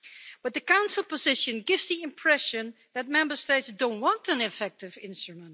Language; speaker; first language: English; non-native, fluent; Dutch